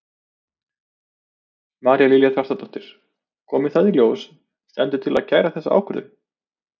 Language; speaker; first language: Icelandic; native; Icelandic